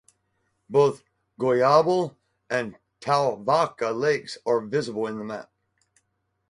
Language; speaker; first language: English; native; English